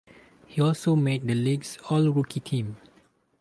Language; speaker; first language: English; non-native, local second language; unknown